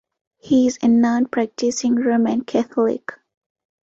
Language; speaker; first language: English; non-native, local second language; Ganda